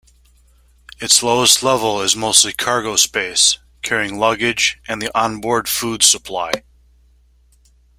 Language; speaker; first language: English; native; English